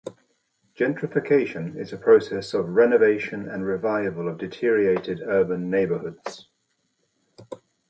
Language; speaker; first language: English; native; English